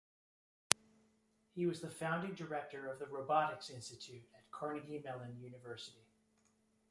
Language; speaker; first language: English; native; English